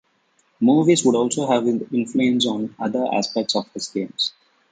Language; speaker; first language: English; non-native, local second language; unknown